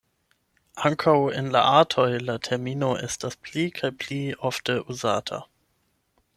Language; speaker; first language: Esperanto; non-native, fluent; German